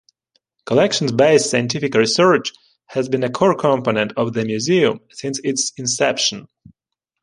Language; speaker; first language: English; non-native, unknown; Ukrainian